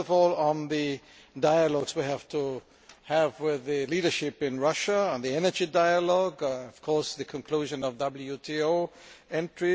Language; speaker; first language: English; non-native, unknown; German